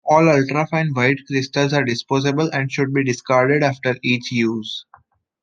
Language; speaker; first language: English; non-native, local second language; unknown